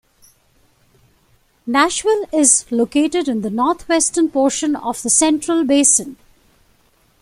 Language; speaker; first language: English; non-native, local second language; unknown